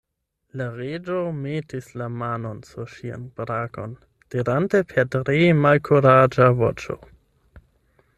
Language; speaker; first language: Esperanto; non-native, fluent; German